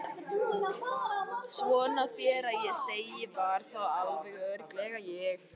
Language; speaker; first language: Icelandic; native; Icelandic